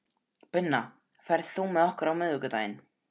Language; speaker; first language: Icelandic; native; Icelandic